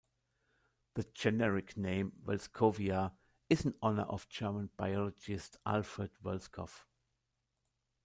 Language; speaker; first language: English; non-native, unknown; German